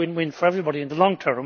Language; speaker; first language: English; native; English